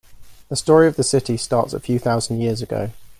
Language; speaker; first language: English; native; English